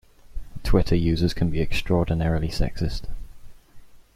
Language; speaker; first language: English; native; English